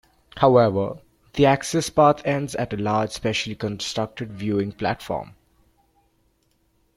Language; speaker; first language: English; non-native, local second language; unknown